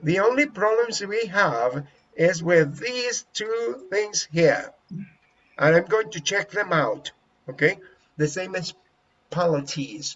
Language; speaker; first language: English; non-native, fluent; Spanish